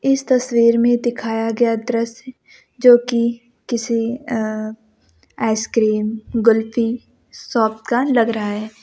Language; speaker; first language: Hindi; native; Hindi